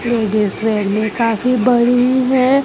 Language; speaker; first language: Hindi; non-native, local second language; Gujarati